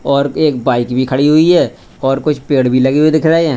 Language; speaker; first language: Hindi; native; Hindi